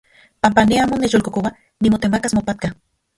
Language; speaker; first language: Central Puebla Nahuatl; non-native, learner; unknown